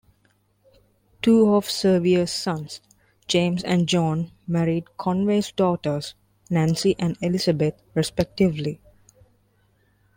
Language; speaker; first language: English; non-native, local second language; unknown